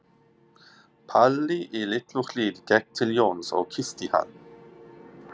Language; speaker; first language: Icelandic; non-native, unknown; English